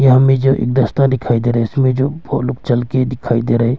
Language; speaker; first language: Hindi; early bilingual, other home language; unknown